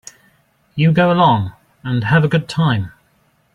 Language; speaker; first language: English; native; English